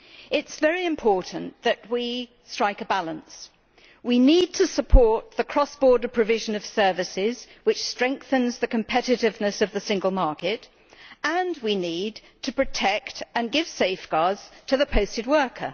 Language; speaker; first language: English; native; English